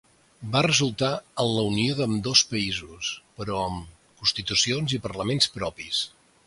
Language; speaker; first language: Catalan; native; Catalan